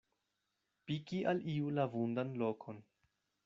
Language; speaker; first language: Esperanto; non-native, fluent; Spanish